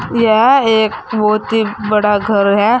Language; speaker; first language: Hindi; native; Hindi